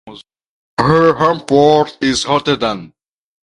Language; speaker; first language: English; non-native, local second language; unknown